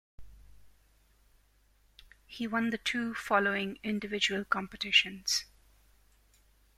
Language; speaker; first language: English; native; English